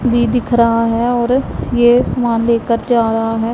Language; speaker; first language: Hindi; non-native, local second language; Punjabi